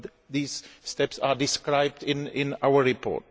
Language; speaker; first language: English; non-native, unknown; Greek